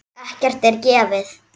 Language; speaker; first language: Icelandic; native; Icelandic